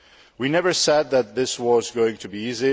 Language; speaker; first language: English; non-native, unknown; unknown